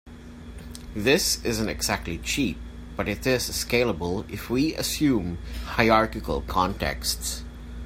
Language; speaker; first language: English; non-native, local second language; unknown